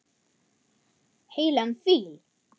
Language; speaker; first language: Icelandic; non-native, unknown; German